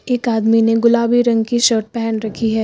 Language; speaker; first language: Hindi; native; Hindi